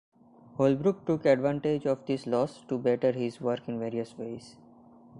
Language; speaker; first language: English; non-native, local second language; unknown